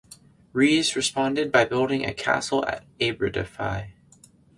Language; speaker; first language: English; native; English